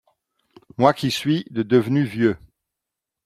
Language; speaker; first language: French; non-native, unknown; Dutch